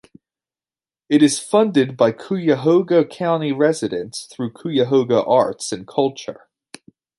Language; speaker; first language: English; native; English